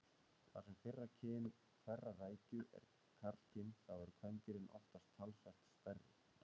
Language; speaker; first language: Icelandic; native; Icelandic